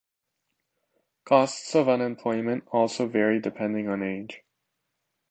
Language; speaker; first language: English; native; English